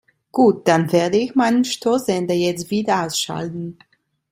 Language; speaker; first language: German; non-native, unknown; Italian